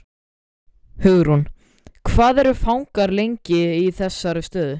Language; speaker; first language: Icelandic; native; Icelandic